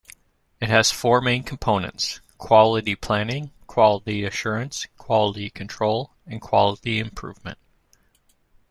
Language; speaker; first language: English; native; English